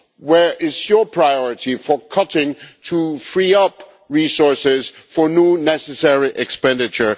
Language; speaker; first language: English; non-native, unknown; German